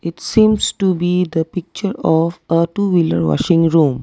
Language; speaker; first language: English; non-native, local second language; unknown